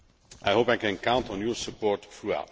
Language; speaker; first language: English; non-native, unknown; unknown